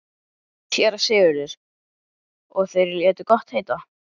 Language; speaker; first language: Icelandic; native; Icelandic